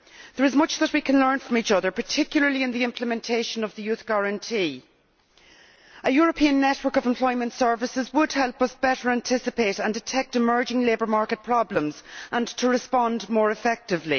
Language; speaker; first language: English; native; English